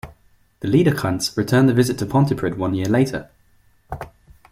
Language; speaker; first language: English; non-native, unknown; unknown